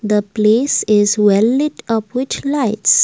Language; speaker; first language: English; non-native, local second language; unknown